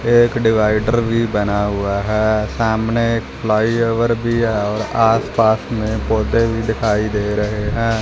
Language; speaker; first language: Hindi; non-native, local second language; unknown